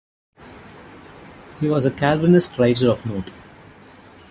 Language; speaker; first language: English; non-native, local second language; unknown